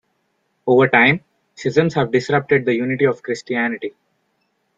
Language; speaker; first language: English; non-native, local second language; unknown